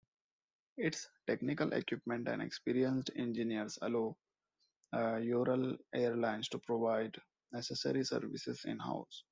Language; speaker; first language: English; non-native, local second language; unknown